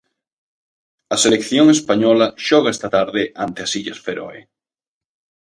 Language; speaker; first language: Galician; native; Galician